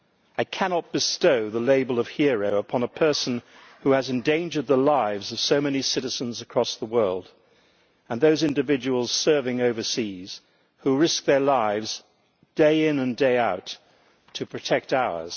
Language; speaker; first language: English; native; English